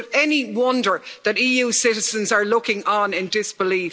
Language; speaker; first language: English; native; English